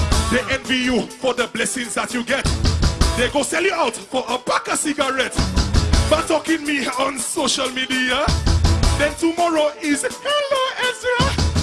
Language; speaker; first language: English; native; English